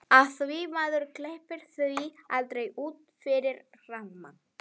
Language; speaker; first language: Icelandic; non-native, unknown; Spanish